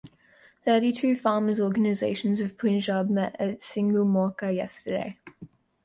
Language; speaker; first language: English; native; English